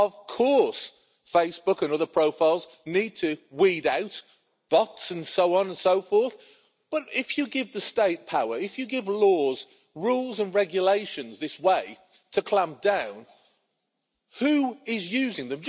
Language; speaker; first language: English; native; English